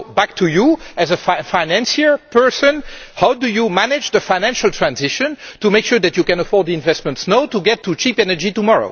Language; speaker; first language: English; non-native, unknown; French